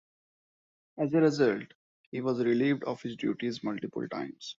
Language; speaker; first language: English; non-native, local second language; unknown